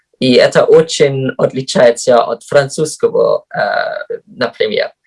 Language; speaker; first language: Russian; non-native, fluent; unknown